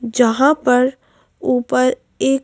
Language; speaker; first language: Hindi; native; Hindi